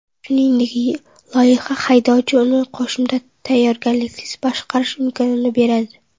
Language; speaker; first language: Uzbek; non-native, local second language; Kara-Kalpak